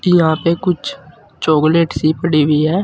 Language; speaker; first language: Hindi; native; Hindi